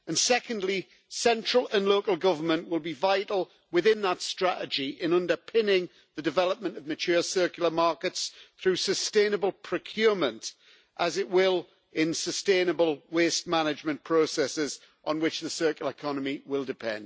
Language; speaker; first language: English; native; English